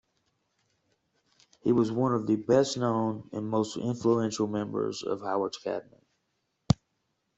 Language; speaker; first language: English; native; English